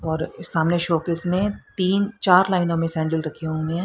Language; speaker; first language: Hindi; native; Hindi